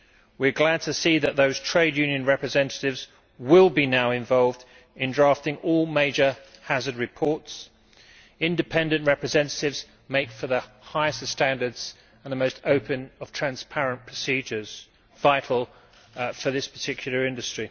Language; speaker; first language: English; native; English